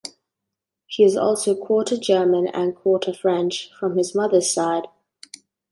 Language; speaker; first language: English; native; English